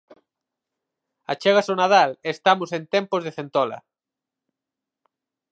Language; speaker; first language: Galician; native; Galician